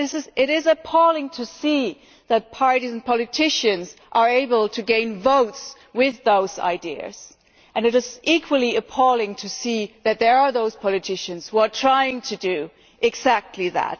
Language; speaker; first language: English; non-native, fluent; German